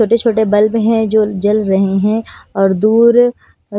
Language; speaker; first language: Hindi; non-native, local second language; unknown